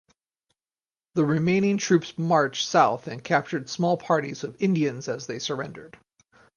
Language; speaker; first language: English; native; English